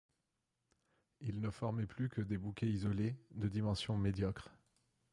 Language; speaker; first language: French; non-native, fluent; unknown